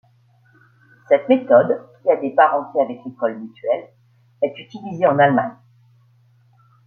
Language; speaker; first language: French; native; French